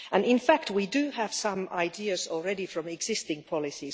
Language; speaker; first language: English; non-native, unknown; Finnish